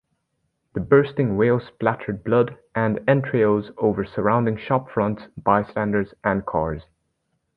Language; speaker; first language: English; native; English